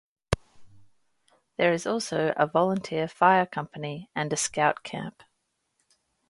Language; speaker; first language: English; native; English